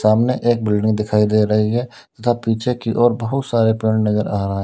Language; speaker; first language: Hindi; native; Hindi